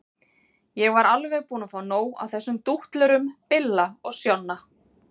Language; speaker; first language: Icelandic; native; Icelandic